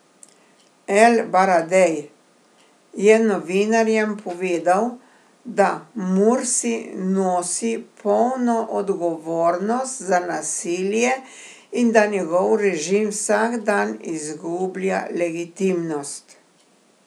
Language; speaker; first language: Slovenian; native; Slovenian